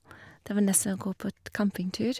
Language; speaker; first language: Norwegian; non-native, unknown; English